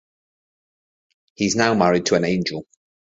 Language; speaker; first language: English; native; English